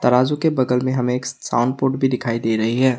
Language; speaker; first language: Hindi; non-native, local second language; Assamese